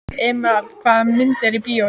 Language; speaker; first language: Icelandic; native; Icelandic